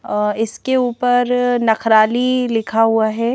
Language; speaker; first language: Hindi; native; Hindi